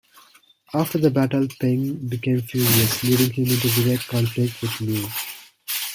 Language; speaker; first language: English; native; English